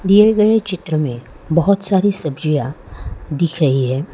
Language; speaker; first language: Hindi; non-native, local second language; Gujarati